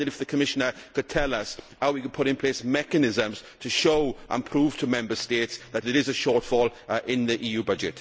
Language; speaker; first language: English; native; English